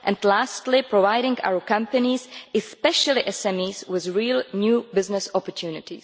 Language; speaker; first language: English; non-native, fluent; Czech